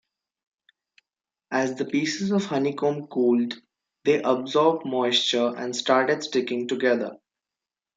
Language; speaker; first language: English; non-native, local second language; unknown